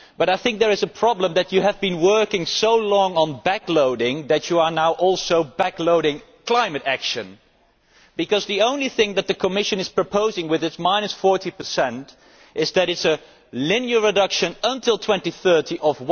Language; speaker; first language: English; non-native, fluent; Dutch